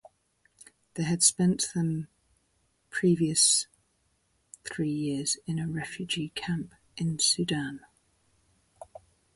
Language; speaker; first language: English; native; English